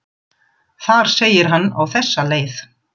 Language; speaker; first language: Icelandic; non-native, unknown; German